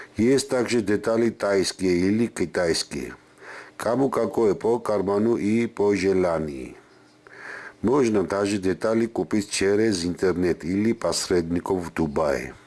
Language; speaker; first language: Russian; non-native, local second language; Georgian